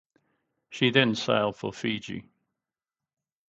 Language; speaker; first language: English; native; English